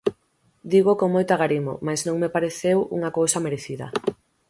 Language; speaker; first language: Galician; native; Galician